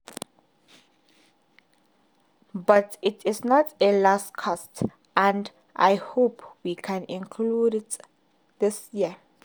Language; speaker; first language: English; non-native, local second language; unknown